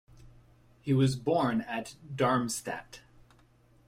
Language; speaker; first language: English; native; English